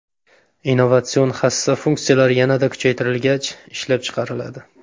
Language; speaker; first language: Uzbek; native; Uzbek